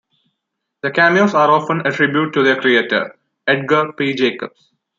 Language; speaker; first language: English; non-native, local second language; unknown